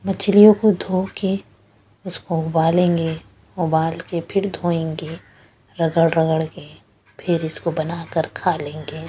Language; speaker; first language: Hindi; non-native, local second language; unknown